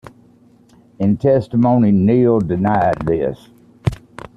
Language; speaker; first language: English; native; English